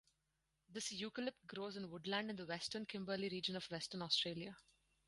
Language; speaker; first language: English; non-native, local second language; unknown